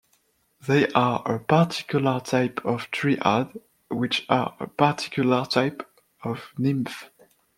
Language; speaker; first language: English; non-native, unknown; French